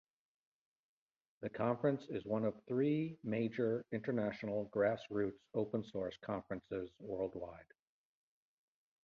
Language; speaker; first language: English; native; English